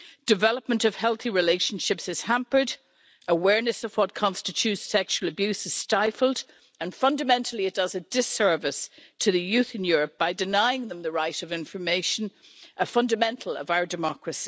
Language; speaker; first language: English; native; English